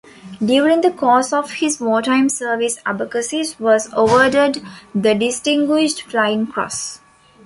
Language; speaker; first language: English; non-native, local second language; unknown